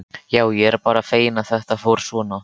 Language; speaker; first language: Icelandic; native; Icelandic